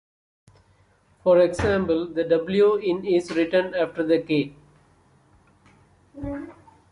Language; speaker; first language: English; non-native, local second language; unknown